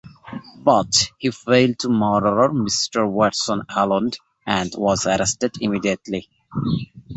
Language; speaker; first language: English; non-native, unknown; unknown